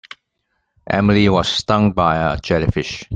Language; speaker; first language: English; non-native, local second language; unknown